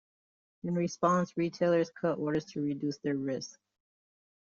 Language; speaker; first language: English; native; English